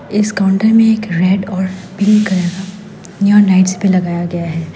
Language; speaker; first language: Hindi; non-native, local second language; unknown